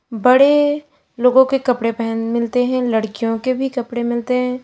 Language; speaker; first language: Hindi; native; Hindi